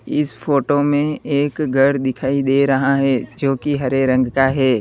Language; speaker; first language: Hindi; native; Hindi